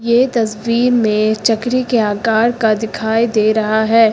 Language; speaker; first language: Hindi; native; Hindi